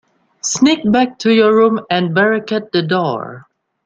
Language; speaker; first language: English; non-native, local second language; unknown